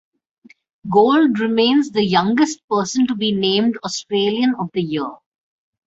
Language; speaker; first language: English; non-native, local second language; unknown